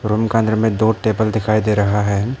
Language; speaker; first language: Hindi; early bilingual, other home language; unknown